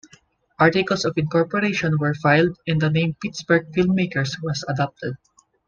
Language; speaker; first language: English; non-native, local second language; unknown